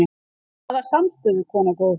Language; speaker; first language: Icelandic; native; Icelandic